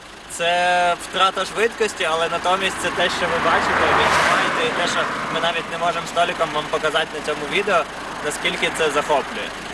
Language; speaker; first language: Ukrainian; native; Ukrainian